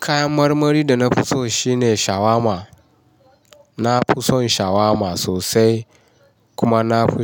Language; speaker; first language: Hausa; non-native, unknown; Yoruba